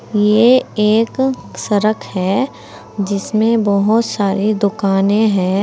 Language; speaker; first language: Hindi; native; Hindi